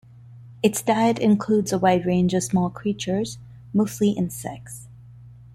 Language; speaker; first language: English; non-native, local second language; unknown